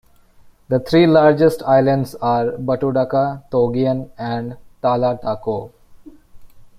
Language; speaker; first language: English; non-native, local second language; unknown